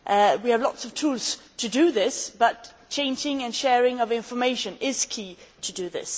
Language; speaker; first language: English; non-native, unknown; Swedish